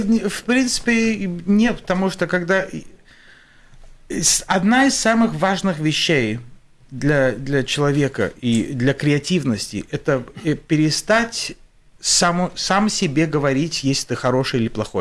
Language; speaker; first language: Russian; early bilingual, other home language; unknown